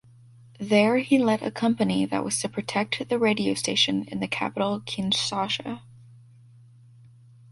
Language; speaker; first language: English; native; English